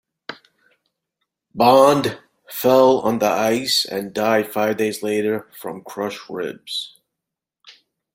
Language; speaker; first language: English; native; English